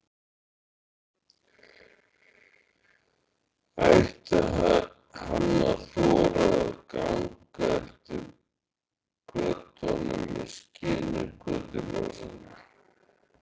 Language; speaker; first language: Icelandic; native; Icelandic